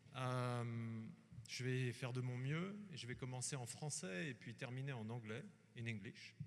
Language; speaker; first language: French; native; French